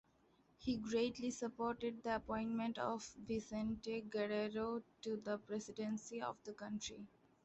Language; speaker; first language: English; non-native, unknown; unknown